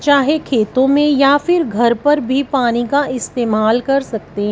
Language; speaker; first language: Hindi; non-native, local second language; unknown